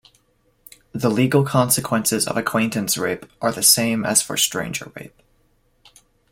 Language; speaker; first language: English; native; English